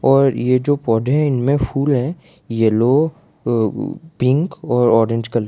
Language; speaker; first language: Hindi; non-native, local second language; Gujarati